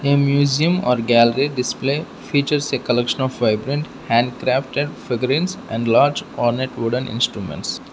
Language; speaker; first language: English; non-native, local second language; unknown